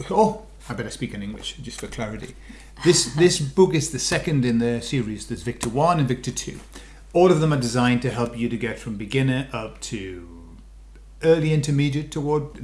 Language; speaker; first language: English; native; English